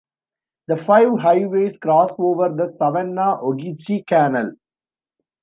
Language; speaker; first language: English; non-native, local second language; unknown